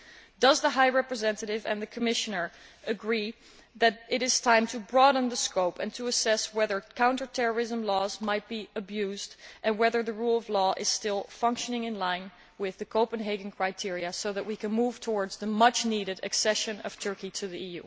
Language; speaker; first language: English; non-native, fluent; Dutch